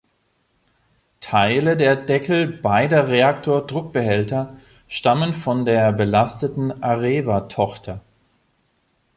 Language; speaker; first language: German; native; German